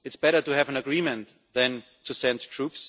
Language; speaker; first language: English; non-native, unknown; German